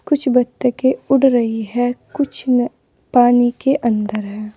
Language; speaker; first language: Hindi; native; Hindi